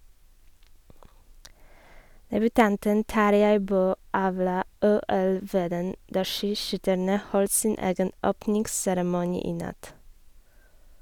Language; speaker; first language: Norwegian; non-native, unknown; Polish